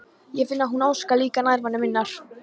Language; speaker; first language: Icelandic; non-native, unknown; Polish